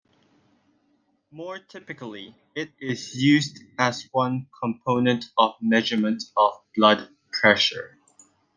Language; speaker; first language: English; non-native, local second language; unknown